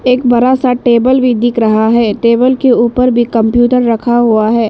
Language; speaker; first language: Hindi; non-native, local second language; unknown